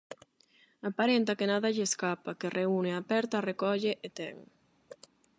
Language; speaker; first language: Galician; non-native, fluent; Spanish